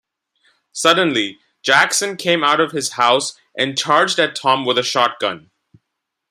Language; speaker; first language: English; non-native, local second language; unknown